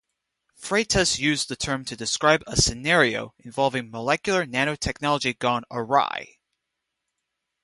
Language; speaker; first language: English; native; English